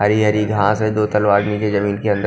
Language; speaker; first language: Hindi; non-native, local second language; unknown